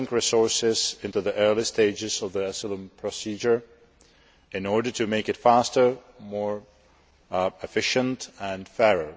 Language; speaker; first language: English; non-native, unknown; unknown